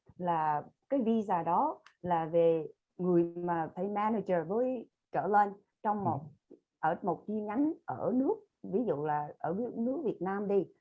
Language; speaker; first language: Vietnamese; early bilingual, other home language; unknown